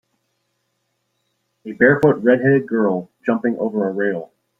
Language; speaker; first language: English; native; English